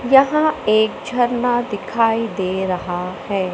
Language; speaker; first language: Hindi; native; Hindi